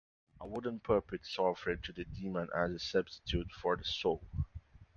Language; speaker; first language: English; non-native, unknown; Portuguese